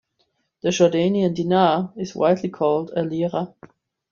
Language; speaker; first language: English; non-native, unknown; German